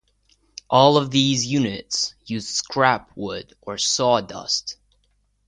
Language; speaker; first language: English; non-native, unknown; Russian